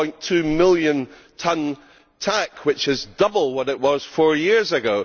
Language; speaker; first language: English; native; English